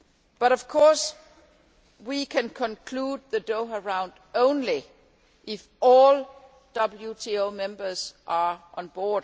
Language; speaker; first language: English; non-native, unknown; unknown